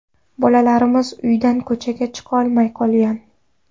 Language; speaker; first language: Uzbek; non-native, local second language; Kara-Kalpak